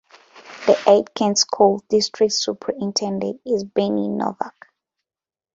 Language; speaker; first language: English; non-native, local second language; Ganda